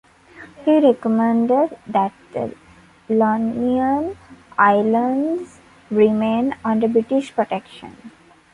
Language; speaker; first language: English; non-native, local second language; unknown